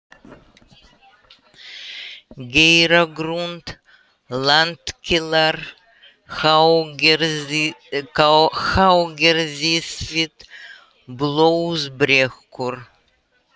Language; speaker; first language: Icelandic; non-native, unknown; Russian